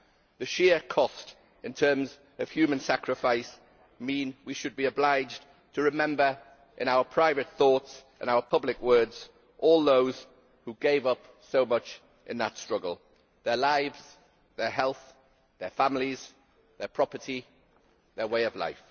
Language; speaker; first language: English; native; English